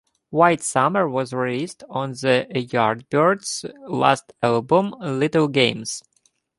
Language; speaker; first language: English; non-native, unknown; Ukrainian